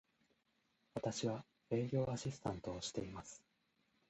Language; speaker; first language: Japanese; native; Japanese